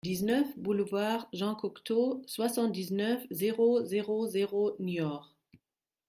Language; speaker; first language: French; non-native, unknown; German